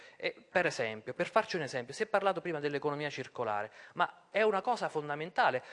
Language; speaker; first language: Italian; native; Italian